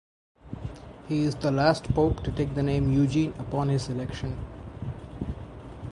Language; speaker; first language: English; non-native, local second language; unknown